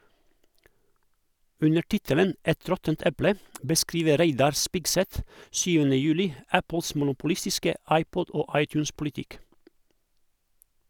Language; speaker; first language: Norwegian; non-native, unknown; Croatian